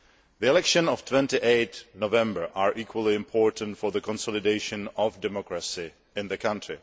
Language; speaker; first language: English; non-native, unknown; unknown